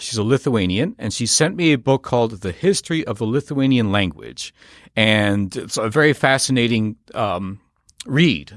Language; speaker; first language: English; native; English